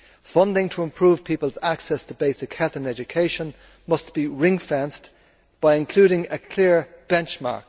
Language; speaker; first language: English; native; English